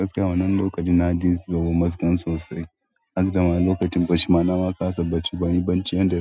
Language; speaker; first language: Hausa; non-native, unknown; Yoruba